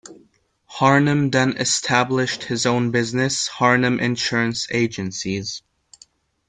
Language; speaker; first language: English; non-native, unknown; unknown